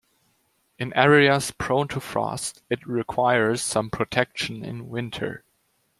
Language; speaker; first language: English; non-native, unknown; German